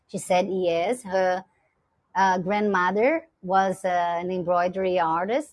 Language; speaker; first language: English; non-native, fluent; Portuguese